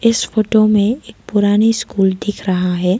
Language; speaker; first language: Hindi; non-native, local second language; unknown